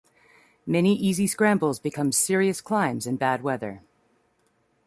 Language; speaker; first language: English; native; English